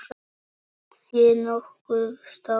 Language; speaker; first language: Icelandic; non-native, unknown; Polish